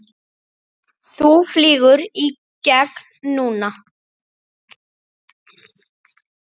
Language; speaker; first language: Icelandic; native; Icelandic